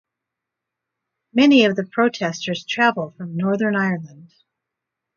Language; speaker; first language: English; native; English